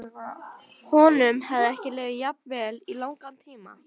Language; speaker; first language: Icelandic; native; Icelandic